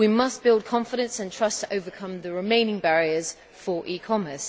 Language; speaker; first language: English; native; English